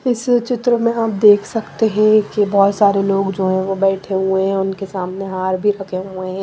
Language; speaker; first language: Hindi; non-native, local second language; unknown